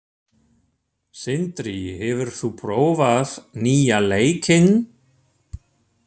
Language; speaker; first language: Icelandic; non-native, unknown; German